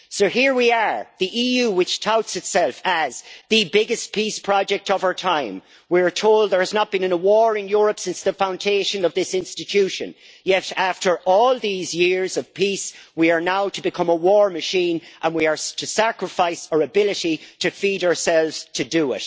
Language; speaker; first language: English; native; English